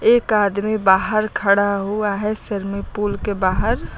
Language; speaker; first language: Hindi; native; Hindi